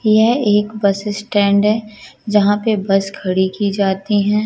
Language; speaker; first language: Hindi; native; Hindi